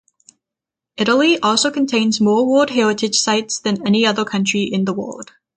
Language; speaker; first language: English; native; English